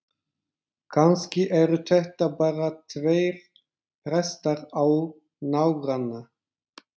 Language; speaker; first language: Icelandic; non-native, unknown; Turkish